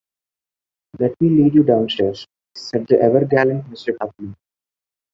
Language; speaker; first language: English; non-native, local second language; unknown